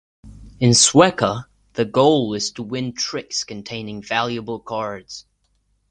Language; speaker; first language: English; non-native, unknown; Russian